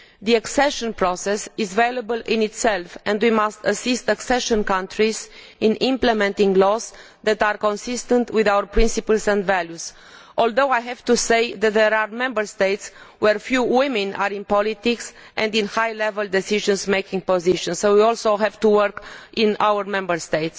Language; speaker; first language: English; non-native, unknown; Romanian